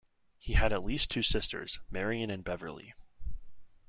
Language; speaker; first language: English; native; English